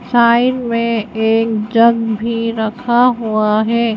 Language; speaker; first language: Hindi; native; Hindi